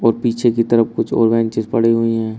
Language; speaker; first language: Hindi; native; Hindi